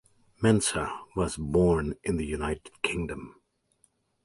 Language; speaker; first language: English; native; English